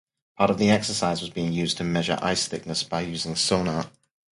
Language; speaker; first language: English; native; English